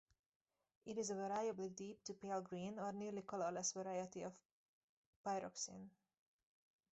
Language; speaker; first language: English; native; English